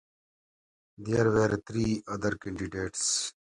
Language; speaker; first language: English; native; English